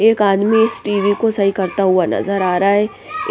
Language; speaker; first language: Hindi; non-native, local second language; Punjabi